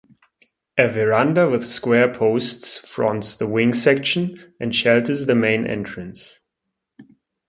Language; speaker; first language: English; non-native, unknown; German